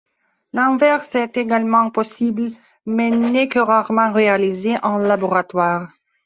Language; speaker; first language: French; non-native, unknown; Belarusian